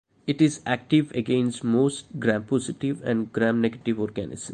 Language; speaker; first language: English; non-native, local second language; Malayalam